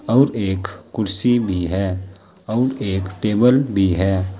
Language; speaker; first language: Hindi; native; Hindi